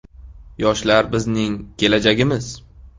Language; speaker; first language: Uzbek; native; Uzbek